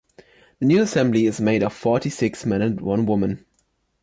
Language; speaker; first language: English; non-native, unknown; German